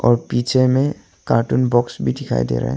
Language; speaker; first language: Hindi; non-native, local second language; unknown